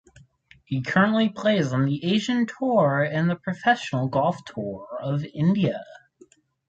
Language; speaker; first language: English; native; English